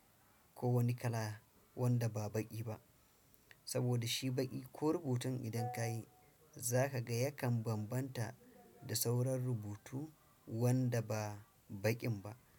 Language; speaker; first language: Hausa; non-native, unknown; Fula